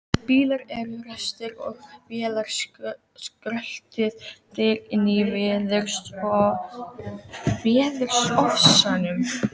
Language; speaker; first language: Icelandic; native; Icelandic